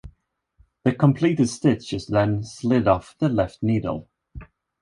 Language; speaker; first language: English; non-native, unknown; Swedish